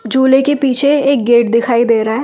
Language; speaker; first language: Hindi; native; Hindi